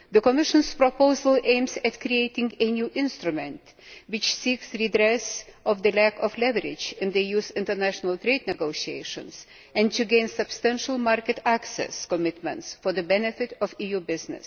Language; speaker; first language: English; non-native, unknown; Lithuanian